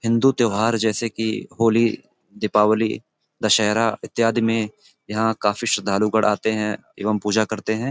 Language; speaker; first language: Hindi; native; Hindi